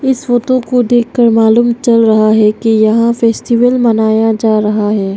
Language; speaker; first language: Hindi; non-native, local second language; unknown